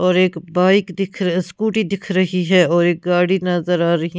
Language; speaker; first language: Hindi; non-native, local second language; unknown